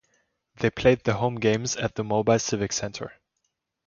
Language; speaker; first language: English; non-native, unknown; German